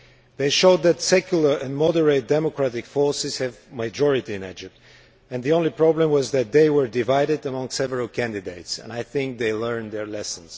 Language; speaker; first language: English; non-native, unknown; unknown